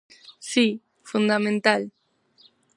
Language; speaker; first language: Galician; non-native, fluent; Spanish